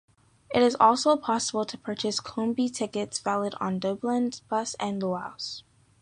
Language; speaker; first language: English; native; English